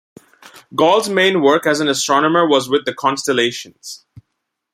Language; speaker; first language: English; non-native, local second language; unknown